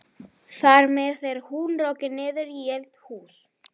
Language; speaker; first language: Icelandic; non-native, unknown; Spanish